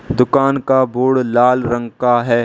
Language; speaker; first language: Hindi; non-native, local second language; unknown